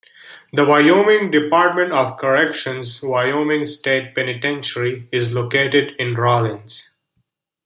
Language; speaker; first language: English; native; English